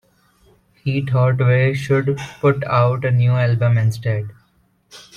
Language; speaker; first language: English; non-native, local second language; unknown